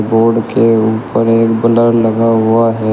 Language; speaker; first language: Hindi; native; Hindi